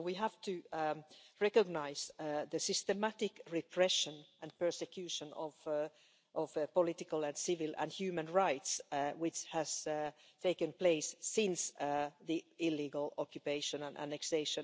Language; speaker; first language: English; non-native, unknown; Finnish